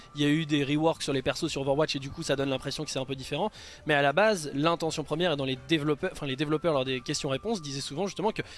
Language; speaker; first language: French; native; French